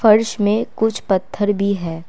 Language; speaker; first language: Hindi; non-native, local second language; Assamese